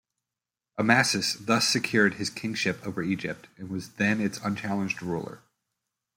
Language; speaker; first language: English; native; English